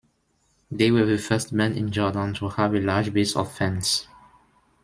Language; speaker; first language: English; non-native, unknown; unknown